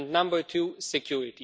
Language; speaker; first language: English; non-native, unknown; Romanian